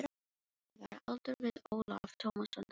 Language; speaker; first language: Icelandic; non-native, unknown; Filipino